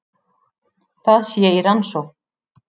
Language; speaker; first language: Icelandic; native; Icelandic